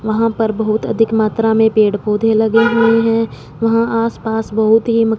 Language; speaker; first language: Hindi; non-native, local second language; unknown